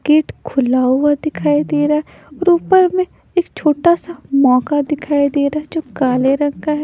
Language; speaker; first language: Hindi; non-native, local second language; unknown